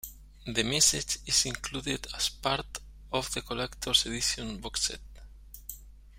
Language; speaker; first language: English; non-native, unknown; Spanish